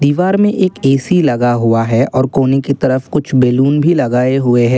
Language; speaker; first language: Hindi; non-native, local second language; Assamese